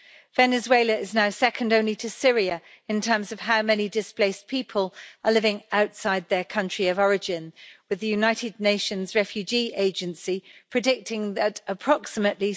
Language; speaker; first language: English; native; English